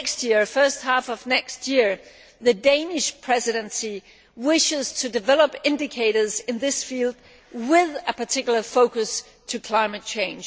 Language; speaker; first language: English; non-native, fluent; Danish